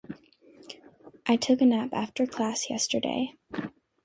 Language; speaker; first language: English; native; English